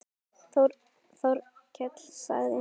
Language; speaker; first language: Icelandic; native; Icelandic